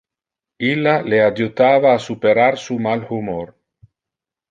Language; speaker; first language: Interlingua; non-native, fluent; Italian